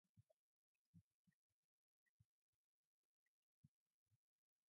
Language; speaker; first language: English; non-native, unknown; Mongolian